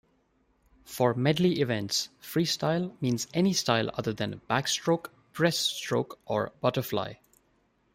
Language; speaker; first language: English; non-native, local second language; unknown